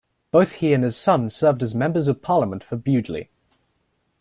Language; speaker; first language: English; native; English